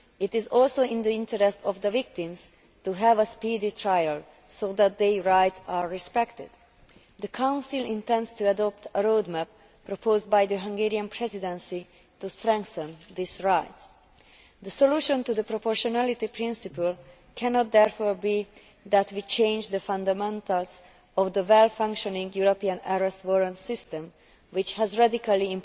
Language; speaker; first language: English; non-native, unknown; Hungarian